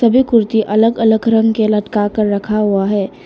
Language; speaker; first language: Hindi; non-native, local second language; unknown